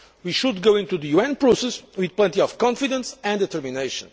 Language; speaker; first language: English; non-native, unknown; Portuguese